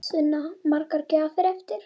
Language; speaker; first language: Icelandic; native; Icelandic